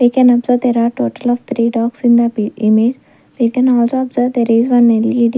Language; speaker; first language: English; non-native, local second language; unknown